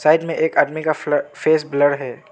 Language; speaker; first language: Hindi; non-native, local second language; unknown